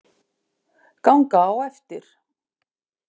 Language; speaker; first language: Icelandic; native; Icelandic